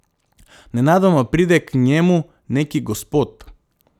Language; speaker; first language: Slovenian; non-native, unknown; Macedonian